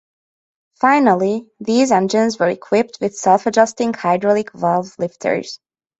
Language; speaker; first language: English; non-native, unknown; Hungarian